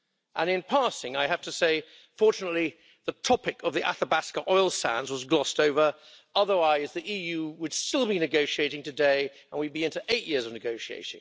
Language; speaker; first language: English; native; English